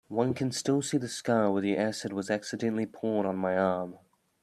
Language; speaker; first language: English; native; English